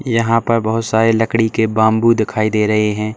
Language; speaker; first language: Hindi; native; Hindi